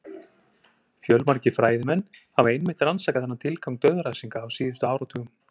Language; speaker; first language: Icelandic; native; Icelandic